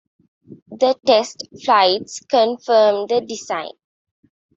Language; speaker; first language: English; non-native, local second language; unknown